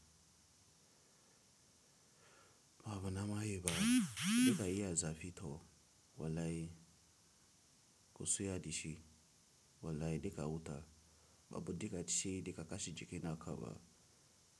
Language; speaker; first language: Hausa; non-native, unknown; Tiv